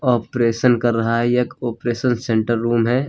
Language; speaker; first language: Hindi; native; Hindi